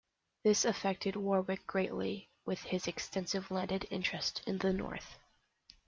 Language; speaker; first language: English; native; English